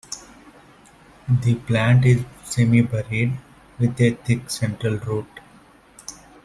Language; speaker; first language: English; non-native, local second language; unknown